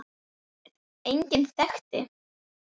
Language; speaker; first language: Icelandic; native; Icelandic